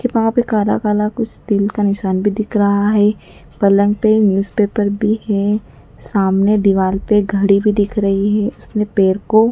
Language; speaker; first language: Hindi; native; Hindi